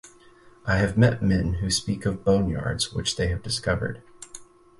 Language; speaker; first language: English; native; English